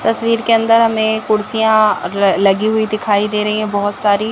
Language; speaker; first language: Hindi; native; Hindi